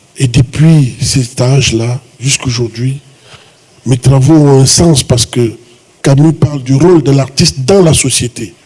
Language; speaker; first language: French; non-native, local second language; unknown